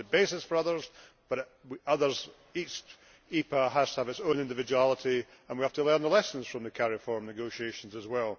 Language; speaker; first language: English; native; English